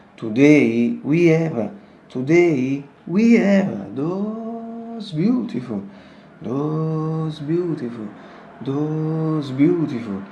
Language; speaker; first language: English; non-native, fluent; Italian